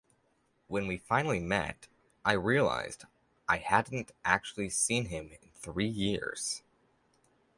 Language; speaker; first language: English; native; English